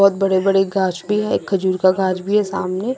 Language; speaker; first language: Hindi; non-native, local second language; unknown